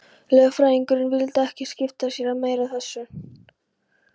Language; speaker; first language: Icelandic; non-native, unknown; Polish